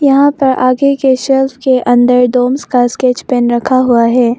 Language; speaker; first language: Hindi; non-native, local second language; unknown